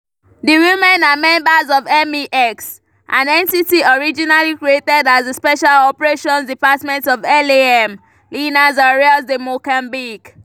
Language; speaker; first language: English; non-native, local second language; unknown